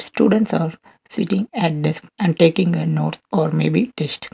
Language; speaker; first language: English; non-native, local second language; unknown